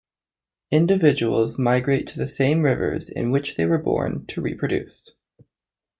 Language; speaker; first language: English; native; English